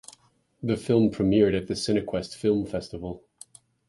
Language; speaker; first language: English; native; English